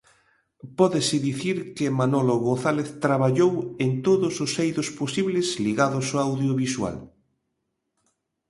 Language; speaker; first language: Galician; native; Galician